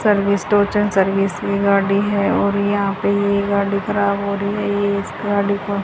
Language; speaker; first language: Hindi; native; Hindi